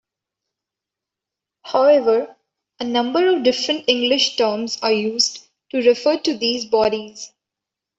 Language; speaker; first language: English; non-native, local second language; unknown